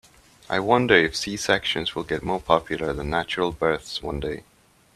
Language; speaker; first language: English; native; English